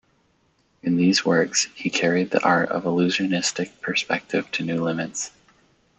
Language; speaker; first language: English; native; English